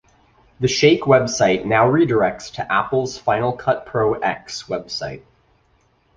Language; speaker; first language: English; native; English